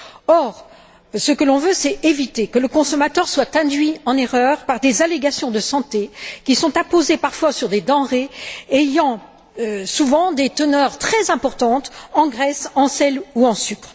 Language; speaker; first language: French; native; French